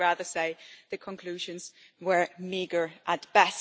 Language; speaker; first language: English; non-native, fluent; German